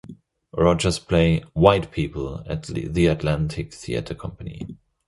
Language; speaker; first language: English; non-native, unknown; German